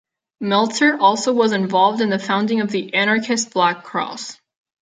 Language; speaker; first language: English; non-native, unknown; Catalan